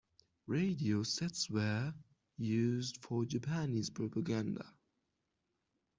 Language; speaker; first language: English; non-native, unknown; Persian